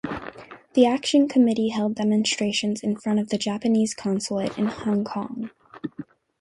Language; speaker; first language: English; native; English